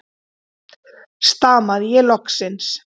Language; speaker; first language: Icelandic; native; Icelandic